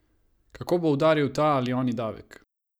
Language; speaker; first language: Slovenian; non-native, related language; Croatian